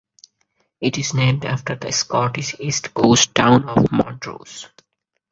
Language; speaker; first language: English; non-native, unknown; Bangla